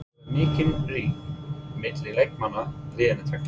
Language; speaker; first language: Icelandic; non-native, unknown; English